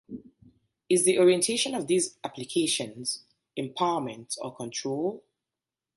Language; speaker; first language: English; native; English